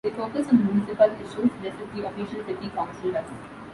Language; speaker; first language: English; non-native, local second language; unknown